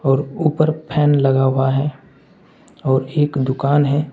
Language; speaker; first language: Hindi; native; Hindi